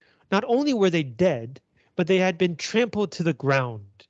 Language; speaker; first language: English; native; English